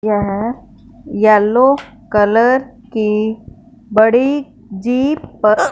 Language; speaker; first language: Hindi; non-native, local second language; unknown